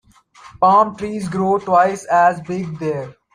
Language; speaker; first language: English; non-native, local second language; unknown